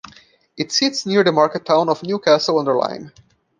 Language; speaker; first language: English; non-native, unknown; Portuguese